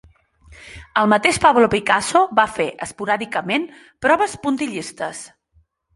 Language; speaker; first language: Catalan; non-native, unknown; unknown